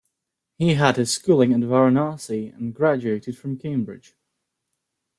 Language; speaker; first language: English; native; English